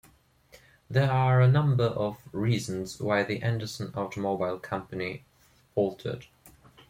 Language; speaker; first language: English; non-native, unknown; German